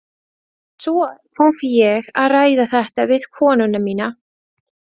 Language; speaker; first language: Icelandic; non-native, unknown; Latvian